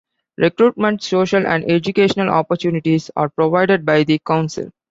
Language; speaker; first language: English; non-native, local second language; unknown